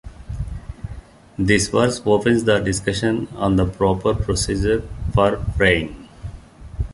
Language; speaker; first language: English; non-native, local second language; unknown